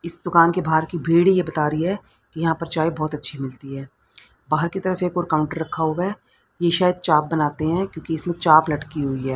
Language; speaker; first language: Hindi; native; Hindi